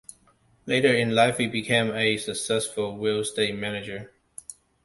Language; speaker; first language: English; non-native, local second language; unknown